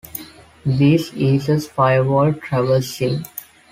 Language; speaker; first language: English; non-native, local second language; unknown